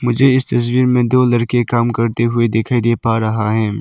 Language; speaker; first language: Hindi; non-native, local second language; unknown